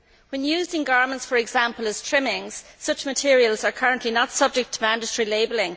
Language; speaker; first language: English; native; English